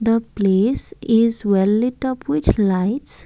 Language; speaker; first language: English; non-native, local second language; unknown